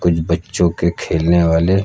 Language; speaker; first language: Hindi; native; Hindi